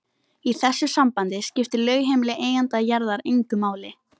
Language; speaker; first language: Icelandic; native; Icelandic